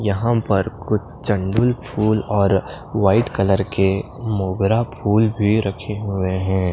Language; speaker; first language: Hindi; non-native, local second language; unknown